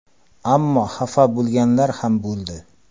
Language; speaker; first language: Uzbek; non-native, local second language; Kara-Kalpak